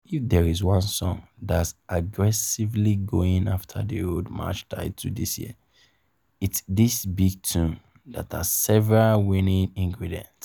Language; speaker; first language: English; non-native, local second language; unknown